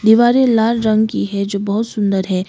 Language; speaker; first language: Hindi; non-native, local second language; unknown